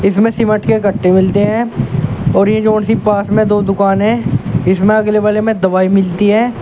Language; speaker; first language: Hindi; native; Hindi